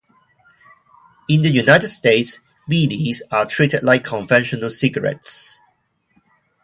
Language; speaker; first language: English; non-native, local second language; Cantonese